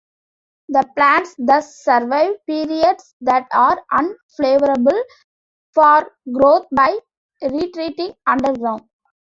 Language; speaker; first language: English; non-native, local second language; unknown